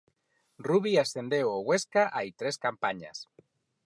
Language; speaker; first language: Galician; non-native, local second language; Spanish